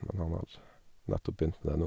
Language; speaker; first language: Norwegian; native; Norwegian